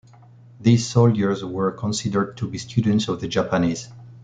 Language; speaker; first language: English; non-native, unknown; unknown